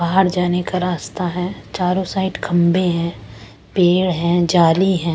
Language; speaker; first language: Hindi; non-native, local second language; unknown